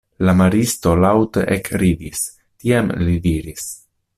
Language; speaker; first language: Esperanto; non-native, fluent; Italian